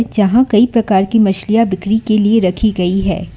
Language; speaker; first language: Hindi; non-native, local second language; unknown